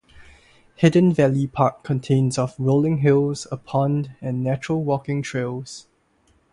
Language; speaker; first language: English; non-native, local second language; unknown